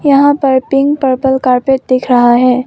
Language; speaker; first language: Hindi; non-native, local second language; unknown